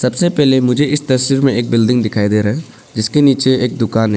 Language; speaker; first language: Hindi; non-native, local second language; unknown